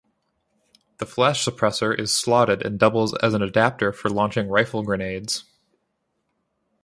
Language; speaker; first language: English; native; English